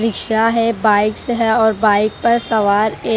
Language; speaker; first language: Hindi; non-native, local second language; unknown